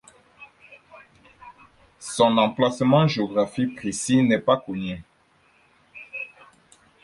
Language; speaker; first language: French; non-native, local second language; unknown